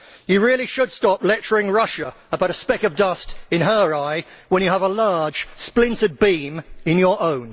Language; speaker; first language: English; native; English